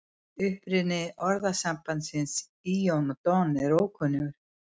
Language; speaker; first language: Icelandic; native; Icelandic